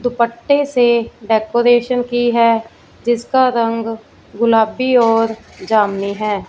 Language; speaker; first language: Hindi; non-native, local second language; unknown